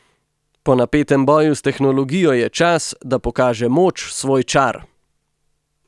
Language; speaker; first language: Slovenian; native; Slovenian